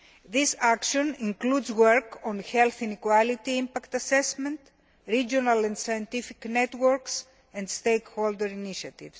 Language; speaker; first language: English; non-native, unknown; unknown